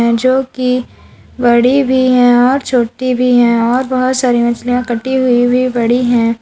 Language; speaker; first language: Hindi; native; Hindi